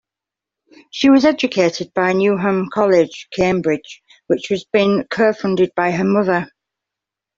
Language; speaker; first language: English; native; English